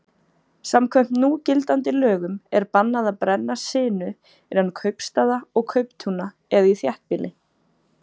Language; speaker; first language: Icelandic; native; Icelandic